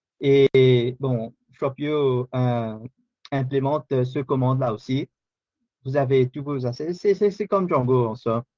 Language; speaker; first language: French; non-native, local second language; Morisyen